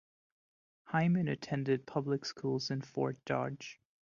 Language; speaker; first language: English; non-native, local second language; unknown